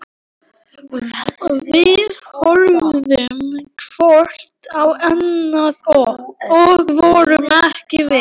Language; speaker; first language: Icelandic; non-native, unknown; Polish